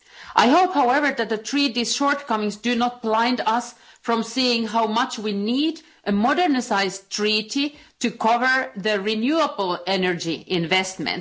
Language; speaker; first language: English; non-native, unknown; Finnish